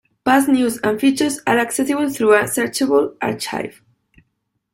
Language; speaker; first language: English; non-native, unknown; Spanish